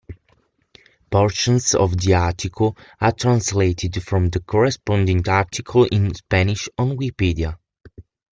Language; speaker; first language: English; non-native, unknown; Italian